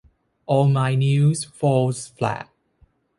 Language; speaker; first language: English; non-native, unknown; Thai